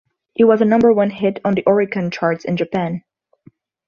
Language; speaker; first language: English; non-native, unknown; Portuguese